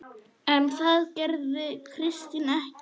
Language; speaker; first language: Icelandic; non-native, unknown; Polish